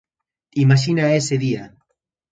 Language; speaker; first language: Galician; native; Galician